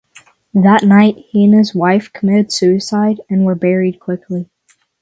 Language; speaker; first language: English; native; English